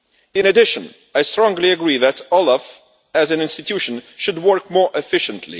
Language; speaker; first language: English; non-native, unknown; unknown